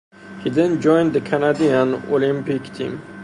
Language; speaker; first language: English; non-native, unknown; Persian